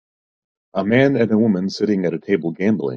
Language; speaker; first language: English; native; English